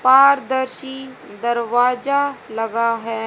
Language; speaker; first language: Hindi; native; Hindi